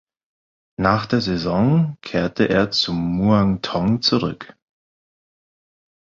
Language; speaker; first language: German; non-native, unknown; English